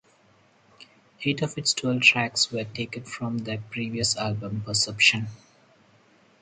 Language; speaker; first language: English; non-native, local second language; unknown